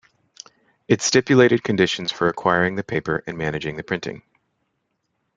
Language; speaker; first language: English; native; English